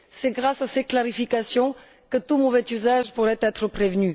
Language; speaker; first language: French; non-native, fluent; Bulgarian